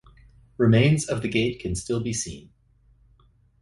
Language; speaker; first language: English; native; English